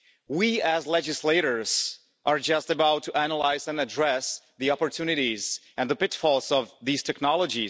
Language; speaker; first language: English; non-native, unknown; Czech